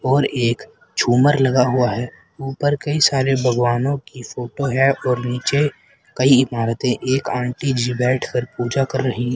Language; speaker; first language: Hindi; native; Hindi